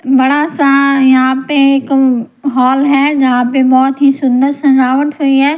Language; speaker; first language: Hindi; non-native, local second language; Punjabi